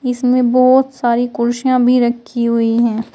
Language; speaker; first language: Hindi; native; Hindi